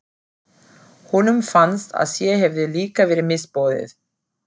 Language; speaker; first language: Icelandic; non-native, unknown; German